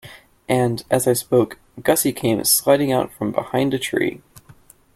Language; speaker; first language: English; native; English